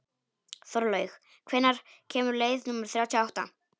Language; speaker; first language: Icelandic; non-native, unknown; Polish